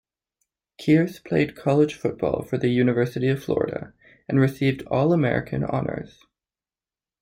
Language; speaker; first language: English; native; English